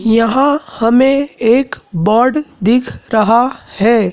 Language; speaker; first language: Hindi; native; Hindi